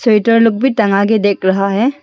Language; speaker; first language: Hindi; non-native, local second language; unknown